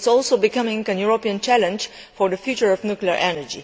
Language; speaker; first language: English; non-native, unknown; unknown